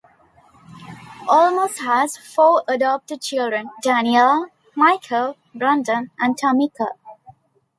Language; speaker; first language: English; non-native, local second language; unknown